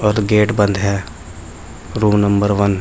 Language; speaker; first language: Hindi; native; Hindi